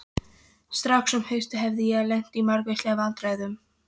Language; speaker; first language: Icelandic; non-native, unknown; Polish